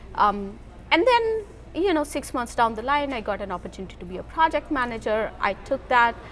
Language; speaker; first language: English; non-native, local second language; Hindi